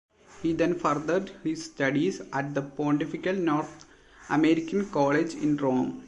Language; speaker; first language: English; non-native, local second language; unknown